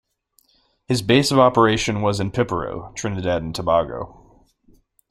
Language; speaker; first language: English; native; English